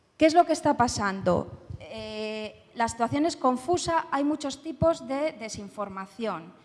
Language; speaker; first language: Spanish; native; Spanish